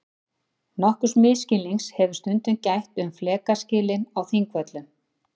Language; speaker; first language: Icelandic; native; Icelandic